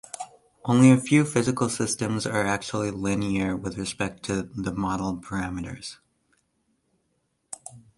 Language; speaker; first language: English; native; English